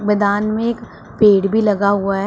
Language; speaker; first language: Hindi; non-native, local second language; Punjabi